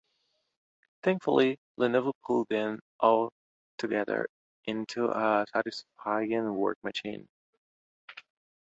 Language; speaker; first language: English; non-native, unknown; Portuguese